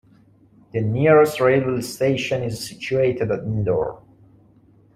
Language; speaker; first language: English; non-native, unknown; Persian